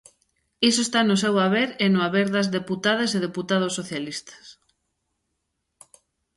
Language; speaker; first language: Galician; native; Galician